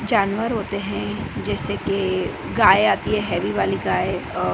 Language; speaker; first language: Hindi; non-native, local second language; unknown